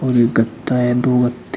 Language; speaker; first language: Hindi; native; Hindi